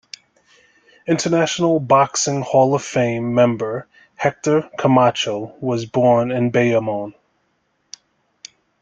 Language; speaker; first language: English; native; English